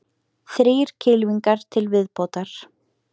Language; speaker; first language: Icelandic; native; Icelandic